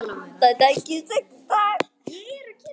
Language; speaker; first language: Icelandic; native; Icelandic